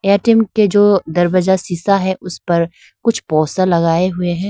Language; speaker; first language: Hindi; non-native, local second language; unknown